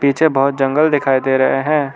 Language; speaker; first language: Hindi; non-native, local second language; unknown